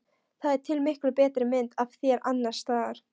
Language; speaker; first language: Icelandic; non-native, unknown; Polish